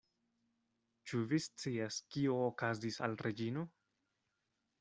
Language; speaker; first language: Esperanto; non-native, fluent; Spanish